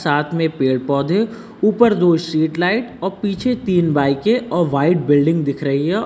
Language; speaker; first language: Hindi; native; Hindi